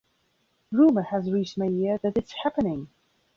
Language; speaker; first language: English; non-native, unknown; Belarusian